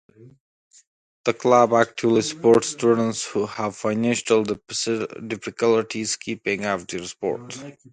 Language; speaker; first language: English; non-native, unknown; Pashto